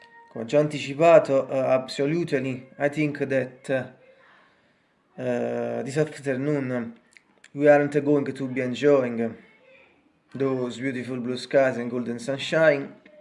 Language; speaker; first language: English; non-native, fluent; Italian